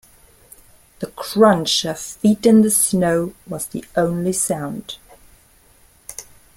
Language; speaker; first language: English; non-native, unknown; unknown